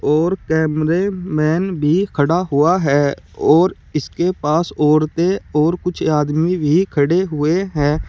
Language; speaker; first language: Hindi; native; Hindi